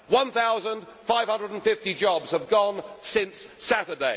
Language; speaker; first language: English; native; English